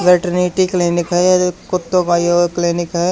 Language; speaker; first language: Hindi; native; Hindi